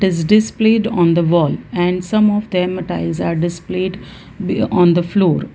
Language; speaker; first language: English; non-native, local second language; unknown